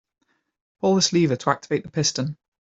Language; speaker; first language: English; native; English